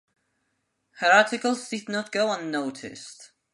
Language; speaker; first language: English; non-native, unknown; Spanish